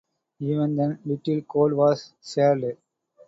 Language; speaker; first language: English; non-native, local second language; Tamil